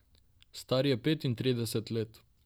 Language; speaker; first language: Slovenian; non-native, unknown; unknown